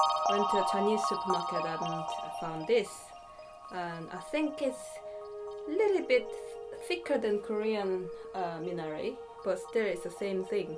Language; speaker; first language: English; non-native, fluent; Korean